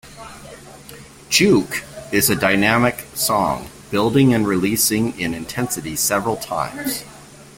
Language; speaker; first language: English; native; English